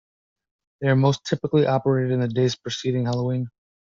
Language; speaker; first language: English; native; English